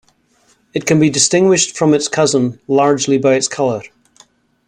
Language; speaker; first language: English; native; English